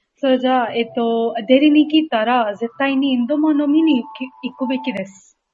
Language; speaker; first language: Japanese; non-native, learner; Hindi